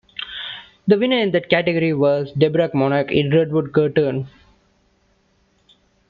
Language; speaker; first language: English; non-native, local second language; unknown